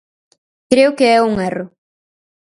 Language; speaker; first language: Galician; native; Galician